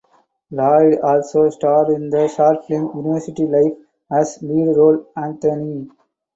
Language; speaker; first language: English; non-native, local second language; Tamil